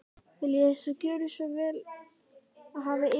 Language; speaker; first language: Icelandic; native; Icelandic